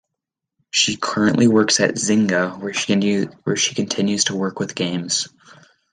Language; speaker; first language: English; native; English